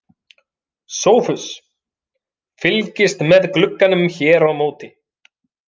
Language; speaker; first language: Icelandic; non-native, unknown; Finnish